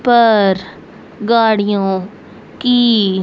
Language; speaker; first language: Hindi; native; Hindi